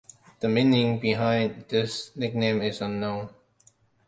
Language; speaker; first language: English; non-native, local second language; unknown